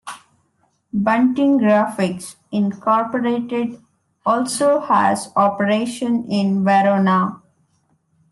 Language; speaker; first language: English; non-native, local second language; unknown